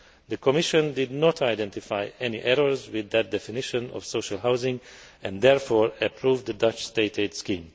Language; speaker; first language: English; non-native, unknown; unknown